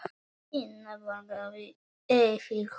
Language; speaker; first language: Icelandic; non-native, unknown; Polish